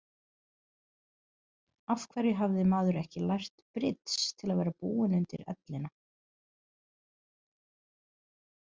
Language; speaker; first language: Icelandic; non-native, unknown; Portuguese